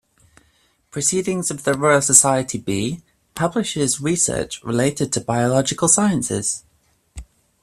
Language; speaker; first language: English; native; English